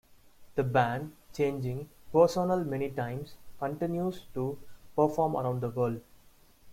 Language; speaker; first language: English; non-native, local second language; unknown